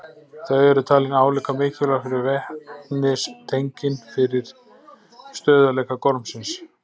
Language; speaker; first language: Icelandic; native; Icelandic